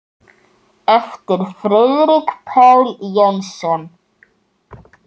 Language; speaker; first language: Icelandic; native; Icelandic